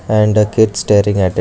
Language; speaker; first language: English; non-native, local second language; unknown